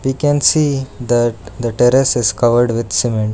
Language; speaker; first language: English; non-native, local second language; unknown